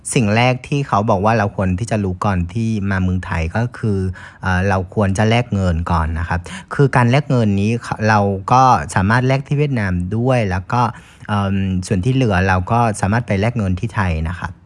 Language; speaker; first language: Thai; non-native, fluent; Vietnamese